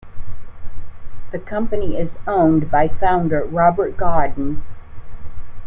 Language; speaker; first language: English; native; English